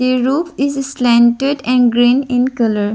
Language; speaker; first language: English; non-native, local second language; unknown